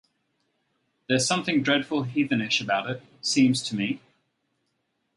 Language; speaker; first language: English; native; English